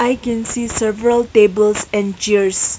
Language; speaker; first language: English; non-native, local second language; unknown